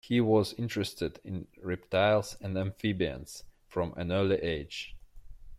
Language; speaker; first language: English; non-native, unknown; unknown